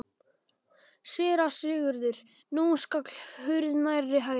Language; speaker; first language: Icelandic; non-native, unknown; Polish